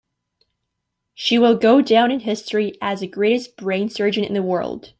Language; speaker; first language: English; native; English